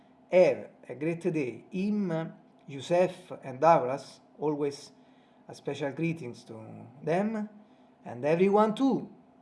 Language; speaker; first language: English; non-native, learner; Italian